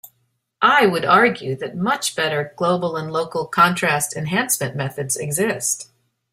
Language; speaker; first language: English; native; English